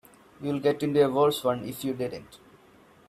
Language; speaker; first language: English; non-native, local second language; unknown